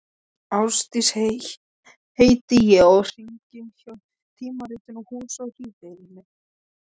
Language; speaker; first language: Icelandic; non-native, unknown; Polish